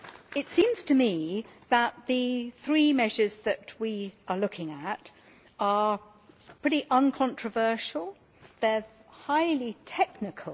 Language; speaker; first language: English; native; English